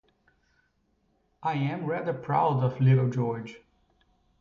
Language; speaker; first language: English; non-native, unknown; Portuguese